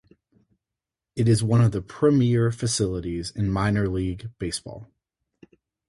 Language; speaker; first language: English; native; English